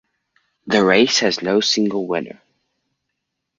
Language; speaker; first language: English; native; English